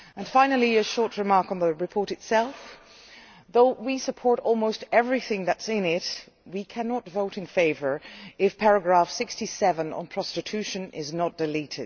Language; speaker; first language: English; non-native, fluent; Dutch